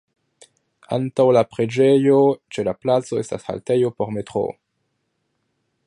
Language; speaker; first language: Esperanto; non-native, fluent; French